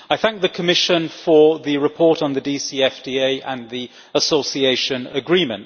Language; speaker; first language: English; native; English